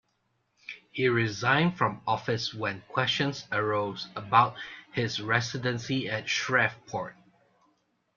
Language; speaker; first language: English; non-native, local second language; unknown